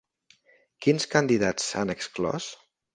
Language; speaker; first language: Catalan; native; Catalan